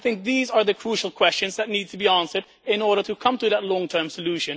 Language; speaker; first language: English; non-native, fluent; Dutch